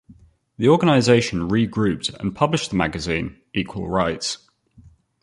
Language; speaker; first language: English; native; English